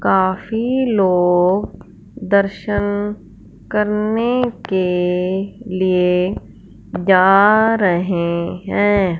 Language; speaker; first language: Hindi; non-native, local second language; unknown